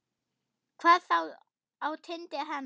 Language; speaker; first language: Icelandic; non-native, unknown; German